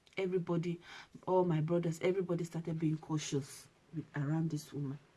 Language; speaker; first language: English; non-native, local second language; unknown